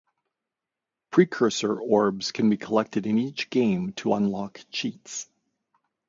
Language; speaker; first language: English; native; English